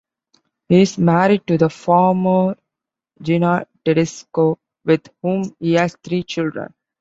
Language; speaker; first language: English; non-native, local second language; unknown